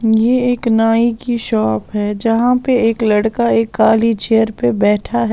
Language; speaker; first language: Hindi; non-native, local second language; Punjabi